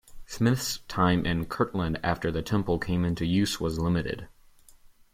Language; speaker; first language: English; native; English